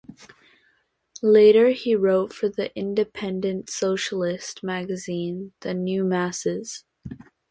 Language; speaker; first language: English; native; English